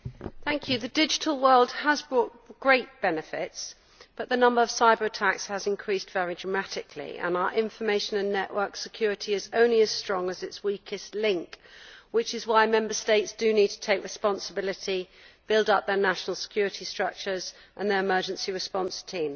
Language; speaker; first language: English; native; English